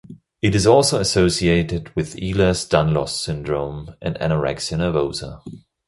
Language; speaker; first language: English; non-native, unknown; German